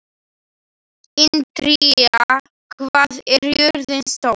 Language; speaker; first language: Icelandic; non-native, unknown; Slovak